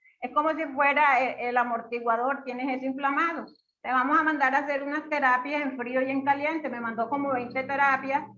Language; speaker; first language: Spanish; native; Spanish